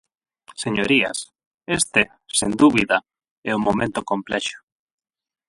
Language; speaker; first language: Galician; non-native, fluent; Spanish